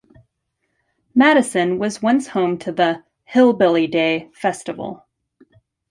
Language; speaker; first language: English; native; English